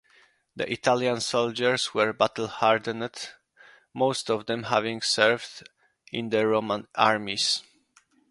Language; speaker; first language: English; non-native, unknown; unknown